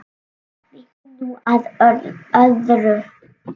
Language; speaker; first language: Icelandic; native; Icelandic